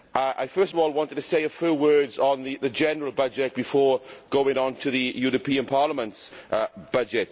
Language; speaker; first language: English; native; English